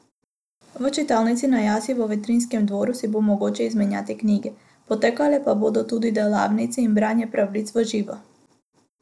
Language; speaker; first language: Slovenian; non-native, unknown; Macedonian